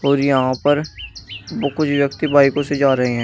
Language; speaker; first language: Hindi; native; Hindi